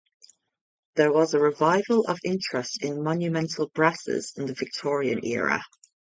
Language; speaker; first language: English; native; English